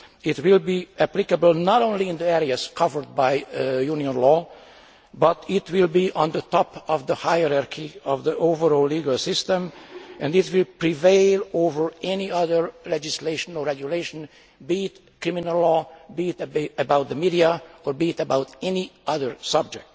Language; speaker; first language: English; non-native, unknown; Hungarian